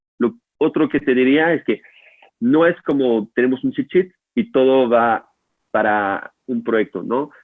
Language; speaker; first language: Spanish; non-native, fluent; French